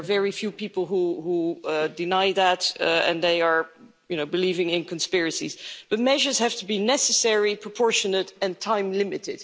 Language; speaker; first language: English; non-native, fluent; Dutch